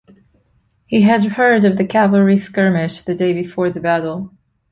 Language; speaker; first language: English; native; English